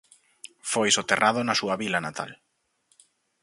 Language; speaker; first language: Galician; native; Galician